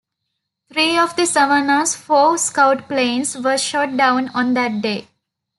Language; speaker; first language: English; non-native, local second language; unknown